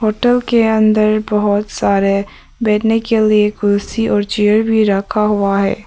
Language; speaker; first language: Hindi; early bilingual, other home language; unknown